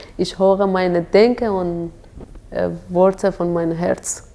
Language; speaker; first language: German; non-native, learner; Persian